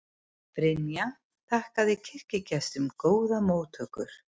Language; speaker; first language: Icelandic; native; Icelandic